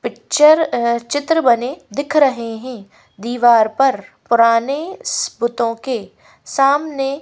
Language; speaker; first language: Hindi; native; Hindi